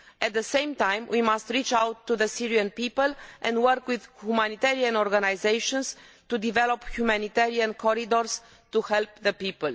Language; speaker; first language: English; non-native, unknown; Romanian